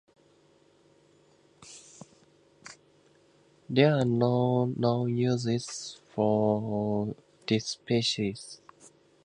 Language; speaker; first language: English; native; English